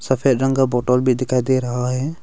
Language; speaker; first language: Hindi; non-native, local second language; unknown